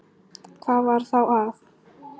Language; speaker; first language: Icelandic; non-native, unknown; Polish